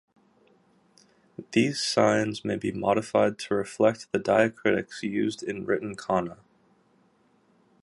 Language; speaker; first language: English; native; English